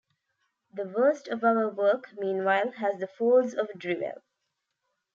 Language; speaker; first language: English; non-native, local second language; Tamil